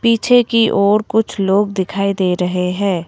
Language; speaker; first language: Hindi; non-native, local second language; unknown